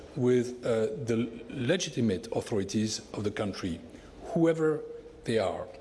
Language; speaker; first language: English; non-native, fluent; French